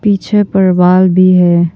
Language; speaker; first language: Hindi; non-native, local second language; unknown